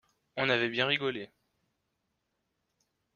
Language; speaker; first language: French; native; French